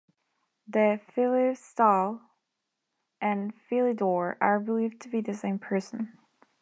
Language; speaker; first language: English; non-native, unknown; Spanish